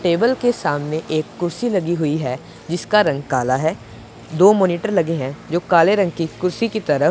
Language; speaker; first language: Hindi; non-native, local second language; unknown